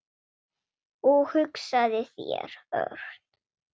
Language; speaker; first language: Icelandic; non-native, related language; Swedish